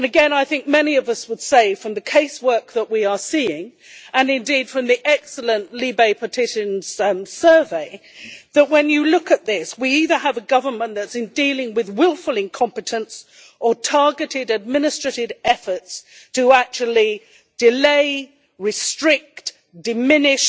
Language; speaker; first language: English; native; English